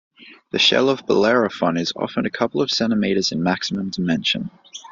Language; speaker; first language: English; native; English